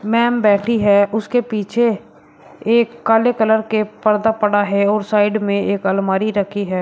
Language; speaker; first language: Hindi; native; Hindi